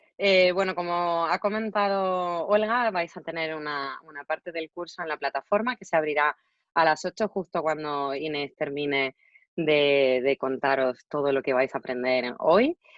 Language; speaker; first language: Spanish; native; Spanish